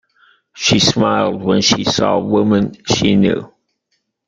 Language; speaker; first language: English; native; English